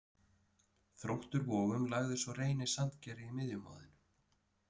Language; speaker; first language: Icelandic; native; Icelandic